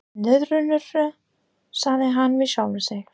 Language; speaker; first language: Icelandic; non-native, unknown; English